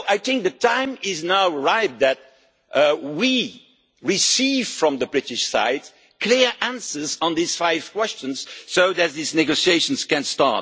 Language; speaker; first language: English; non-native, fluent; Dutch